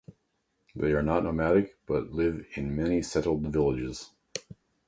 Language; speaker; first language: English; native; English